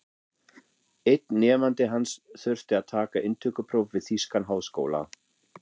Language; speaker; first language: Icelandic; non-native, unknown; German